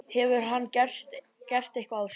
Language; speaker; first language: Icelandic; native; Icelandic